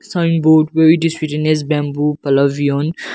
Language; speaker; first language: English; non-native, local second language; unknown